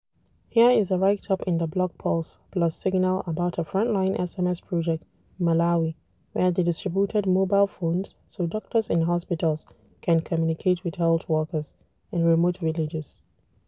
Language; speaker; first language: English; non-native, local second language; Hausa